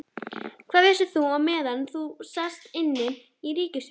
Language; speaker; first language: Icelandic; native; Icelandic